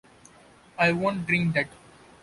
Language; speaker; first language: English; non-native, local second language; Marathi